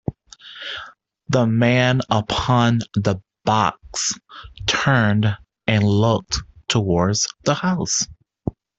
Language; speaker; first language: English; native; English